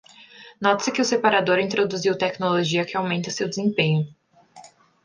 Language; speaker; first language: Portuguese; native; Portuguese